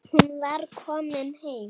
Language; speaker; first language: Icelandic; non-native, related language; Danish